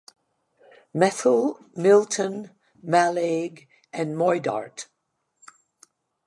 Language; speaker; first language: English; native; English